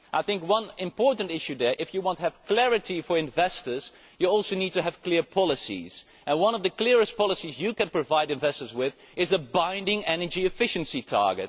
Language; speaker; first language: English; non-native, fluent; Dutch